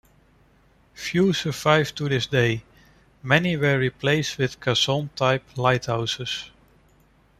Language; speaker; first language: English; non-native, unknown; Dutch